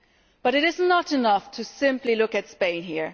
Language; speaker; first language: English; non-native, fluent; German